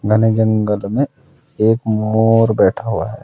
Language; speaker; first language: Hindi; native; Hindi